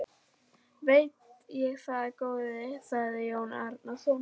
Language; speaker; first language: Icelandic; native; Icelandic